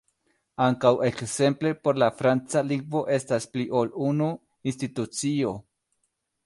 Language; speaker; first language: Esperanto; non-native, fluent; Spanish